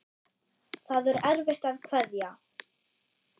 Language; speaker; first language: Icelandic; non-native, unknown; German